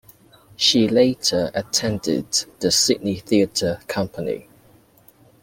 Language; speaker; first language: English; native; English